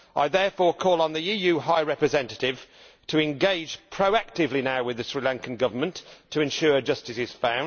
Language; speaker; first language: English; native; English